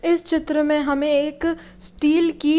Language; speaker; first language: Hindi; native; Hindi